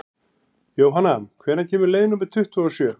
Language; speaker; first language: Icelandic; native; Icelandic